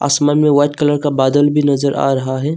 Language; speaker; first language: Hindi; non-native, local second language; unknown